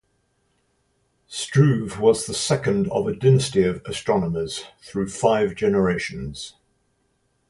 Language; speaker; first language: English; native; English